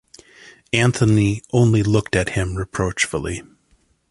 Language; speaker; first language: English; native; English